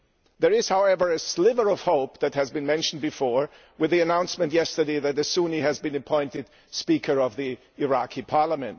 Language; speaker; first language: English; non-native, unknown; German